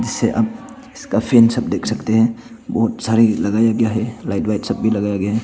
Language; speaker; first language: Hindi; non-native, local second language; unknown